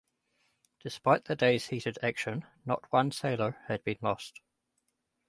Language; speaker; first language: English; native; English